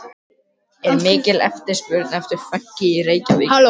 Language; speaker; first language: Icelandic; native; Icelandic